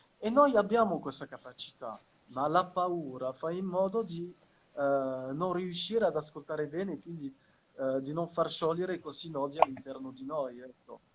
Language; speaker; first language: Italian; non-native, fluent; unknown